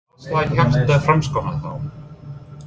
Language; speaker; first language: Icelandic; non-native, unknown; English